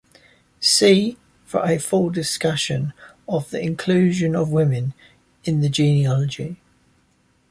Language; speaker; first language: English; native; English